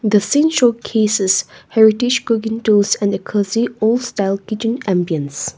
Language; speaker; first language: English; non-native, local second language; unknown